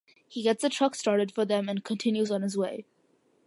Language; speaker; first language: English; early bilingual, other home language; Malayalam